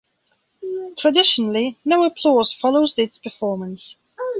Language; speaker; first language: English; non-native, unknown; Belarusian